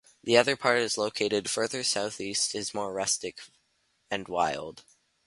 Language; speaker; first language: English; native; English